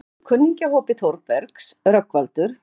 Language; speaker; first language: Icelandic; native; Icelandic